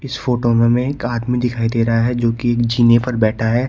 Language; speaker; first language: Hindi; native; Hindi